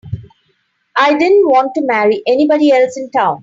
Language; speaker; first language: English; non-native, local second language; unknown